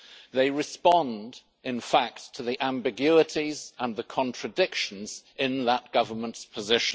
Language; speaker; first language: English; native; English